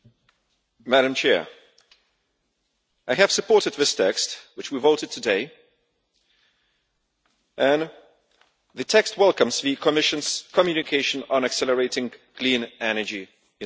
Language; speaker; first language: English; non-native, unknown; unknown